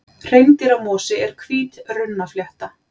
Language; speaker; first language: Icelandic; native; Icelandic